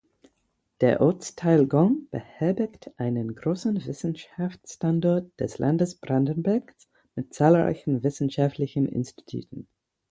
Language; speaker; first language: German; non-native, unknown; English